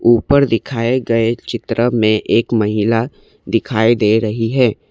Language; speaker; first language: Hindi; non-native, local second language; Assamese